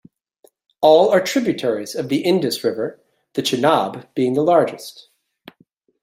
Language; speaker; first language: English; native; English